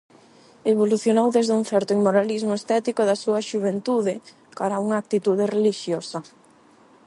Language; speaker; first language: Galician; non-native, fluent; Spanish